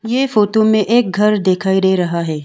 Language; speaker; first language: Hindi; non-native, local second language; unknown